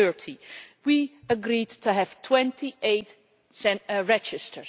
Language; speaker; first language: English; non-native, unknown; Dutch